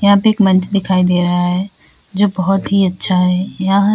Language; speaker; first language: Hindi; native; Hindi